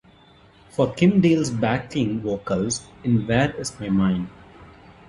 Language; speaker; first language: English; non-native, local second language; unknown